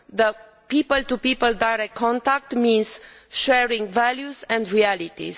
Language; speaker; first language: English; non-native, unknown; Romanian